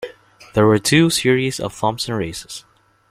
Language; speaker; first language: English; non-native, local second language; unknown